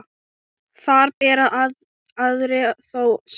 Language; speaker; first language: Icelandic; non-native, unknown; Thai